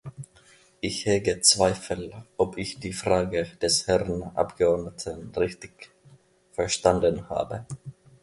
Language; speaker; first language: German; non-native, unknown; Finnish